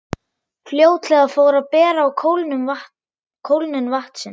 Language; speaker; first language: Icelandic; non-native, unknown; German